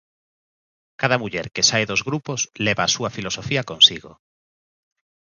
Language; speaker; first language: Galician; native; Galician